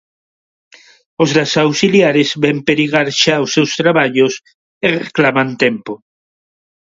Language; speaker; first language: Galician; non-native, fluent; Spanish